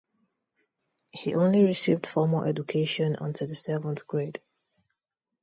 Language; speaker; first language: English; non-native, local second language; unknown